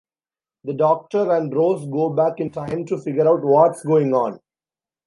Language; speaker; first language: English; non-native, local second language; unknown